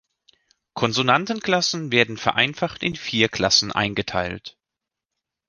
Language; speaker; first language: German; native; German